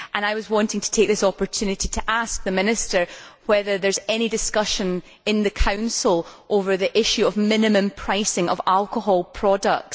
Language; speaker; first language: English; native; English